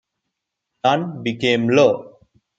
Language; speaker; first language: English; non-native, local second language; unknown